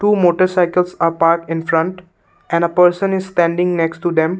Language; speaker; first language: English; non-native, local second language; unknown